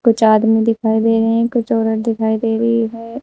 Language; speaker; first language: Hindi; native; Hindi